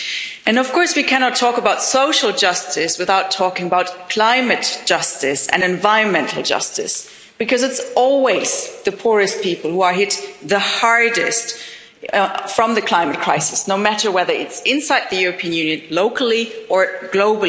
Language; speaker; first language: English; non-native, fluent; German